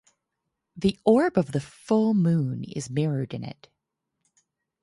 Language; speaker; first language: English; non-native, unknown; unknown